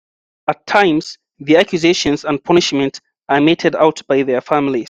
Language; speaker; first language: English; non-native, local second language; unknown